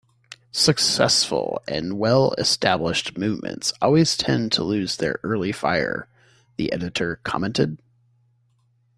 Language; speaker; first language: English; native; English